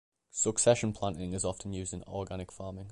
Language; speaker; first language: English; native; English